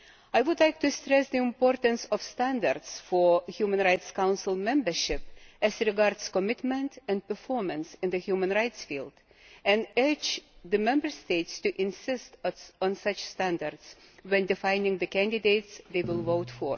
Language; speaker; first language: English; non-native, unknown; Lithuanian